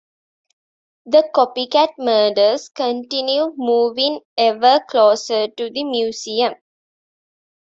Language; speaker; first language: English; non-native, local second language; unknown